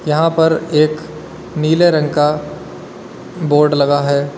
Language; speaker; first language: Hindi; native; Hindi